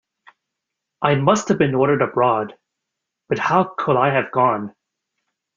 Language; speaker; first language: English; native; English